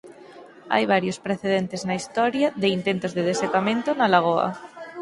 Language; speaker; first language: Galician; native; Galician